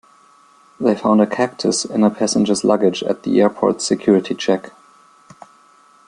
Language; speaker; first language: English; non-native, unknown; German